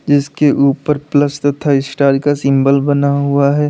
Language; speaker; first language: Hindi; native; Hindi